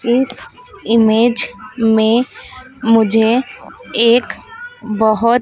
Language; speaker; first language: Hindi; native; Hindi